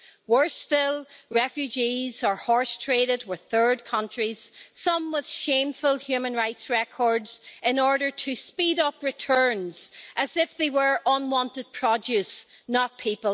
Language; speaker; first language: English; native; English